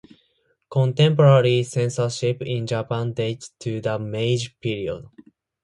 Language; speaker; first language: English; non-native, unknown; Japanese